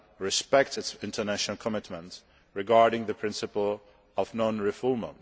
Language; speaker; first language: English; non-native, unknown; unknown